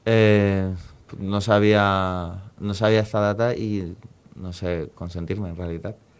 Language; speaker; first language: Catalan; native; Catalan